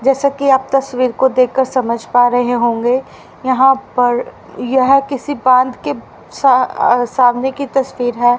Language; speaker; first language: Hindi; native; Hindi